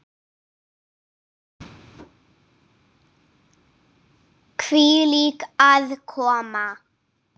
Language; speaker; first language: Icelandic; non-native, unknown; English